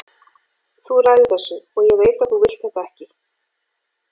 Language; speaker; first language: Icelandic; native; Icelandic